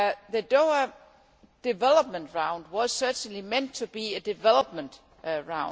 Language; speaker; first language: English; non-native, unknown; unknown